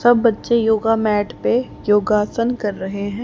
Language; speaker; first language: Hindi; native; Hindi